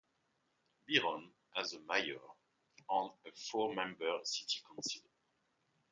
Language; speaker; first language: English; non-native, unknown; French